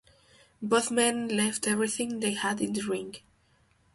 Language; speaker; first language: English; non-native, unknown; Catalan